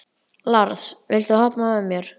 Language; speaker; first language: Icelandic; native; Icelandic